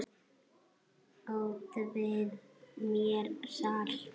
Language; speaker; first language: Icelandic; native; Icelandic